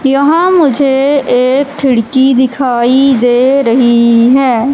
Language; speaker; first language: Hindi; native; Hindi